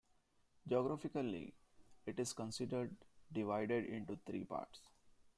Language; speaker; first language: English; non-native, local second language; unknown